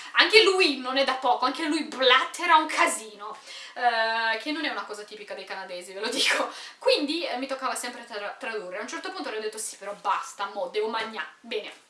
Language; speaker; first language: Italian; native; Italian